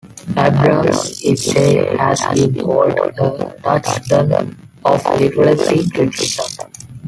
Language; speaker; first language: English; non-native, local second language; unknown